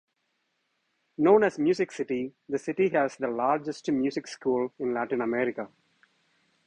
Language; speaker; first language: English; non-native, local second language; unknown